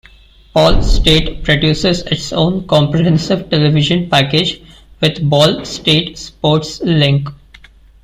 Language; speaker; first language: English; non-native, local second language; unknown